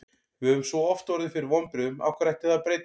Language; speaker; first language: Icelandic; native; Icelandic